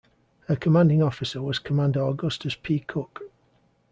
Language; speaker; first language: English; native; English